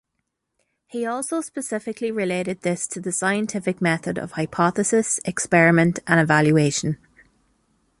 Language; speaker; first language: English; native; English